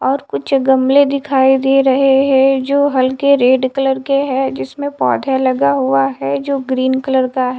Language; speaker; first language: Hindi; native; Hindi